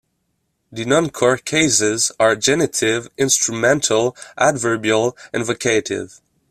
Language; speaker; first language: English; non-native, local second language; French